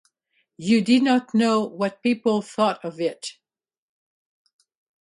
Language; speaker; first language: English; native; English